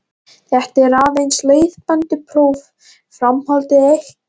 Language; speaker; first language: Icelandic; non-native, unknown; Latvian